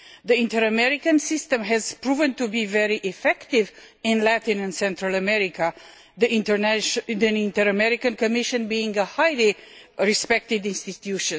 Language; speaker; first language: English; non-native, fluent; Romanian